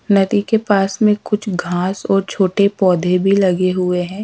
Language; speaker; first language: Hindi; native; Hindi